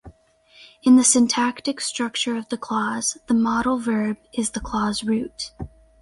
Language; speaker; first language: English; native; English